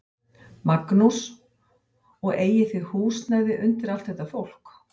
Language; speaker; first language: Icelandic; native; Icelandic